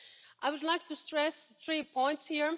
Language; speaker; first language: English; non-native, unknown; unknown